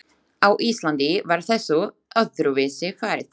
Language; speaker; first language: Icelandic; non-native, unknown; Slovak